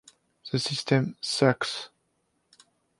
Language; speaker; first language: English; non-native, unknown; French